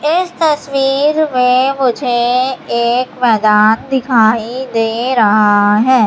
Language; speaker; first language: Hindi; native; Hindi